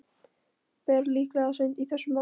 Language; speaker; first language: Icelandic; non-native, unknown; Polish